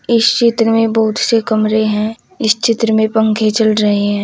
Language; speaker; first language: Hindi; native; Hindi